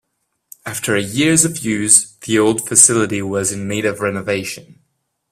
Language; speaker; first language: English; non-native, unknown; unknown